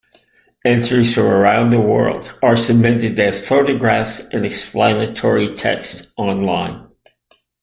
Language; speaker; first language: English; native; English